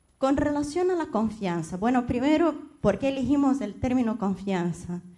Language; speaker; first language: Spanish; non-native, related language; Portuguese